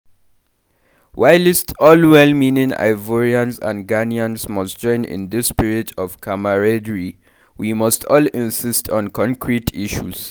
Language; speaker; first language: English; non-native, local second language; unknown